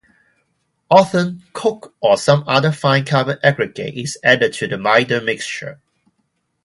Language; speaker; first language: English; non-native, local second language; Cantonese